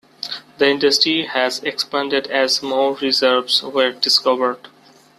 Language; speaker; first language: English; non-native, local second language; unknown